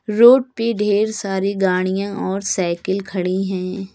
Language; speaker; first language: Hindi; native; Hindi